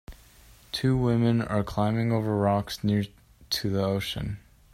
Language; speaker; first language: English; native; English